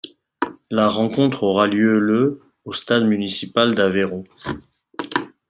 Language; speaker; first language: French; non-native, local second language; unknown